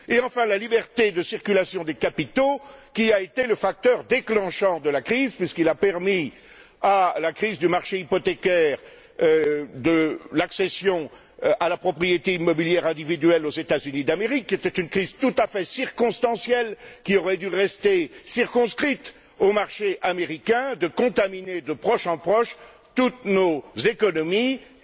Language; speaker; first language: French; native; French